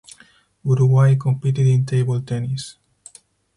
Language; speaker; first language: English; non-native, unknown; Spanish